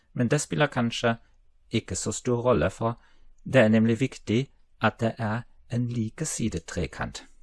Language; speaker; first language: Norwegian; non-native, related language; German